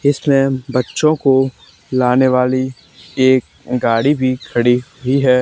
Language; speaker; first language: Hindi; native; Hindi